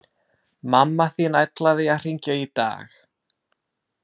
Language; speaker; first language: Icelandic; non-native, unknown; English